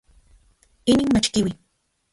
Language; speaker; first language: Central Puebla Nahuatl; non-native, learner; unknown